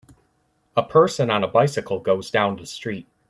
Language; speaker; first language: English; native; English